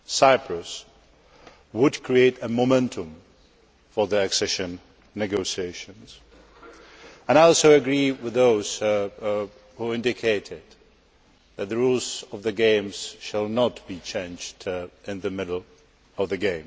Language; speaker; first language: English; non-native, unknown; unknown